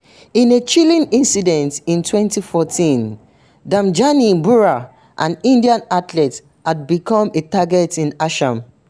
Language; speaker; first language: English; non-native, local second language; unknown